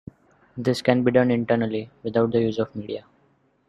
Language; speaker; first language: English; non-native, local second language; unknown